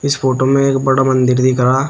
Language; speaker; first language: Hindi; native; Hindi